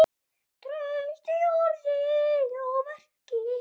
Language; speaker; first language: Icelandic; native; Icelandic